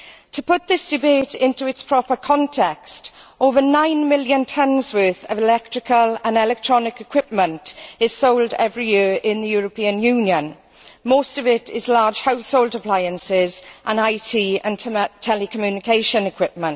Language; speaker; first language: English; native; English